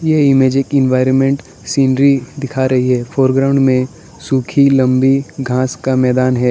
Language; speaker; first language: Hindi; non-native, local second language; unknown